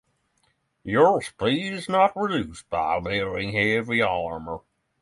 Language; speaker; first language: English; non-native, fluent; Norwegian